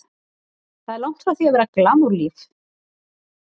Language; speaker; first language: Icelandic; native; Icelandic